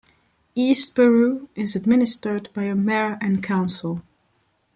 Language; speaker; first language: English; non-native, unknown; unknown